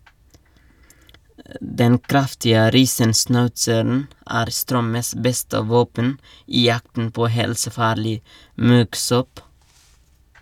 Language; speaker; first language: Norwegian; non-native, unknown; Nepali